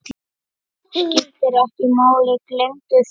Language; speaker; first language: Icelandic; native; Icelandic